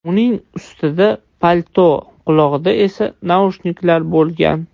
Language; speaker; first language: Uzbek; non-native, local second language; Russian